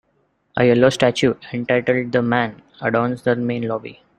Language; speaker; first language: English; non-native, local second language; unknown